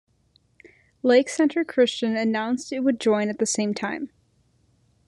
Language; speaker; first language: English; native; English